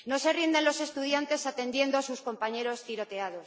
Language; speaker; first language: Spanish; native; Spanish